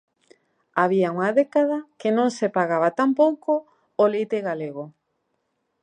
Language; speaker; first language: Galician; native; Galician